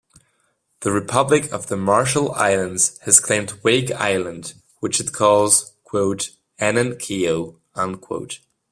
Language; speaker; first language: English; non-native, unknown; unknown